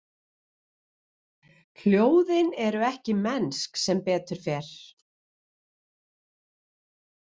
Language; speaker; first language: Icelandic; native; Icelandic